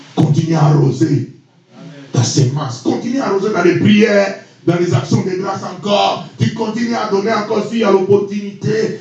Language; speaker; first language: French; non-native, local second language; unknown